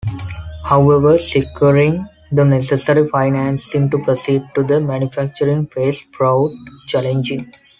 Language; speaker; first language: English; non-native, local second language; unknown